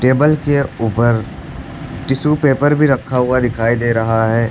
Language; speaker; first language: Hindi; native; Hindi